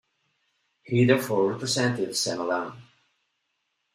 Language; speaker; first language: English; non-native, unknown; Spanish